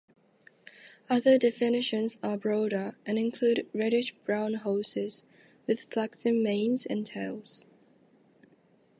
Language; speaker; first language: English; non-native, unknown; Japanese